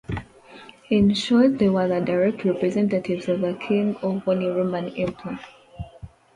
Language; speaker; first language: English; non-native, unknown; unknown